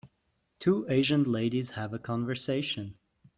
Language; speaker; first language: English; native; English